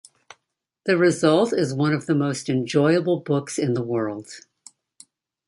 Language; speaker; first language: English; native; English